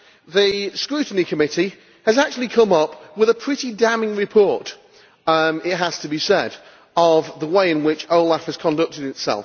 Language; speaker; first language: English; native; English